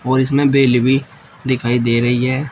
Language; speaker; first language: Hindi; native; Hindi